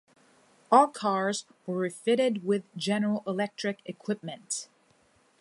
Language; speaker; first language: English; non-native, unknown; Thai